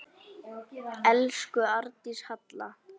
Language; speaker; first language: Icelandic; native; Icelandic